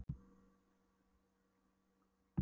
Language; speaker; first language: Icelandic; non-native, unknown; Polish